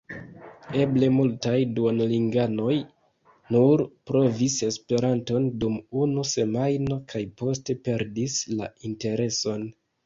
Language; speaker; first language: Esperanto; non-native, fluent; Kinyarwanda